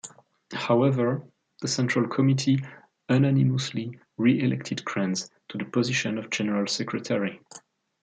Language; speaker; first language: English; non-native, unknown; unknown